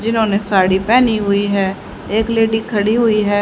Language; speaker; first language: Hindi; native; Hindi